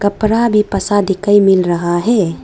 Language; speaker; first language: Hindi; non-native, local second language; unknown